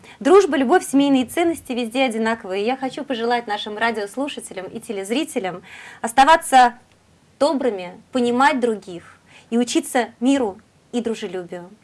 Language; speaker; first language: Russian; native; Russian